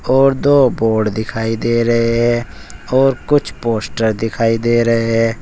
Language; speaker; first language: Hindi; native; Hindi